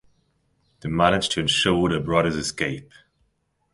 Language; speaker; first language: English; non-native, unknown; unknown